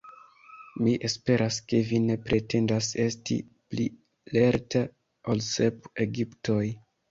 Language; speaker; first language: Esperanto; non-native, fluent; Kinyarwanda